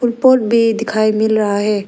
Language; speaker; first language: Hindi; early bilingual, other home language; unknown